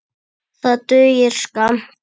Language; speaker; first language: Icelandic; native; Icelandic